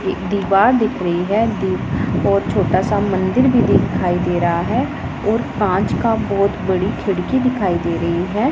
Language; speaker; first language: Hindi; non-native, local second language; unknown